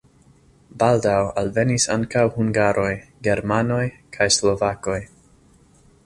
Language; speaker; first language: Esperanto; non-native, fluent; English